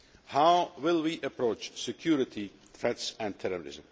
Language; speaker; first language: English; non-native, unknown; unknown